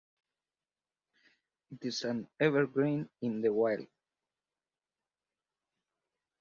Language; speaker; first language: English; native; English